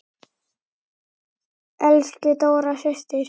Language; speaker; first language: Icelandic; native; Icelandic